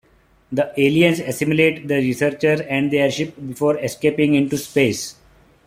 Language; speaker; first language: English; non-native, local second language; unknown